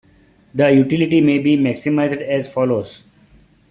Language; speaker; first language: English; non-native, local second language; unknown